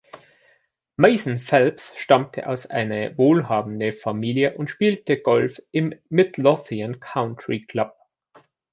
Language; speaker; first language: German; native; German